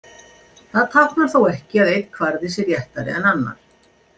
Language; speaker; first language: Icelandic; native; Icelandic